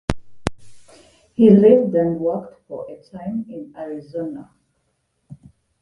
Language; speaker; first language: English; non-native, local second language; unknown